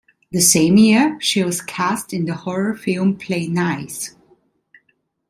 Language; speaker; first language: English; non-native, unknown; Italian